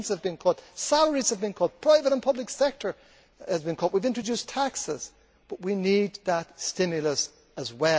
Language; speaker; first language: English; native; English